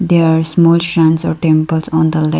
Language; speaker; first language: English; non-native, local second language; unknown